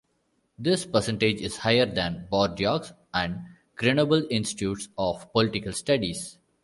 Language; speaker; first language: English; non-native, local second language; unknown